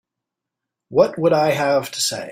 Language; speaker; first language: English; native; English